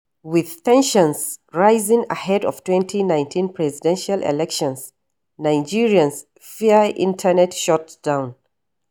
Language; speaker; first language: English; non-native, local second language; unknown